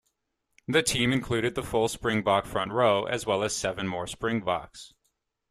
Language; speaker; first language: English; native; English